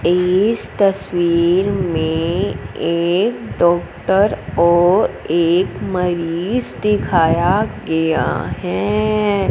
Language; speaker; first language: Hindi; non-native, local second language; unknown